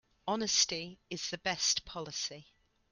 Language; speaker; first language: English; native; English